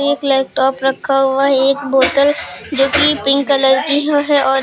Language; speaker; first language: Hindi; native; Hindi